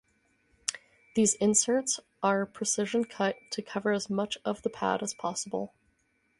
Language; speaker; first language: English; native; English